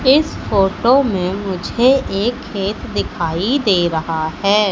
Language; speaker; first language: Hindi; native; Hindi